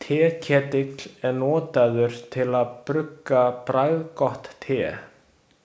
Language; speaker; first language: Icelandic; non-native, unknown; Chinese